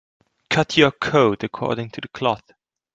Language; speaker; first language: English; non-native, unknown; Dutch